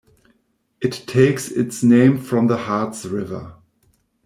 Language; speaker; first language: English; non-native, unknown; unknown